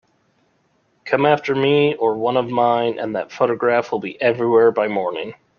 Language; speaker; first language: English; native; English